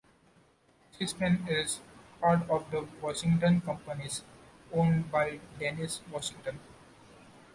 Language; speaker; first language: English; non-native, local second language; Marathi